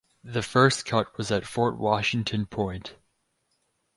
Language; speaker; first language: English; native; English